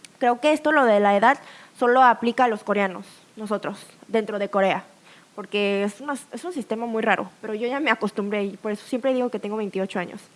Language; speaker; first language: Spanish; early bilingual, other home language; Korean